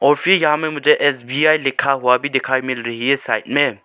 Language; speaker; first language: Hindi; non-native, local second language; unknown